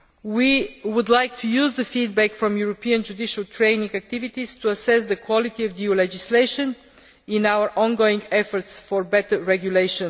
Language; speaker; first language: English; non-native, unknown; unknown